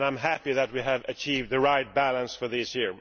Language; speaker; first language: English; non-native, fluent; Swedish